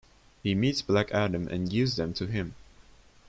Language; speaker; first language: English; non-native, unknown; Turkish